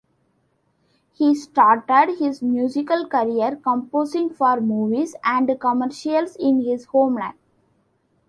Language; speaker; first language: English; non-native, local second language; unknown